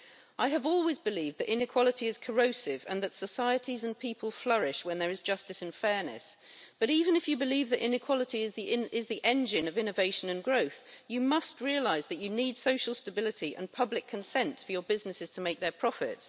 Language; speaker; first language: English; native; English